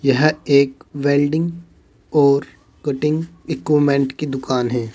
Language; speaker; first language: Hindi; native; Hindi